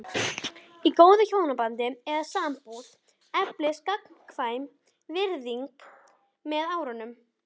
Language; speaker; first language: Icelandic; native; Icelandic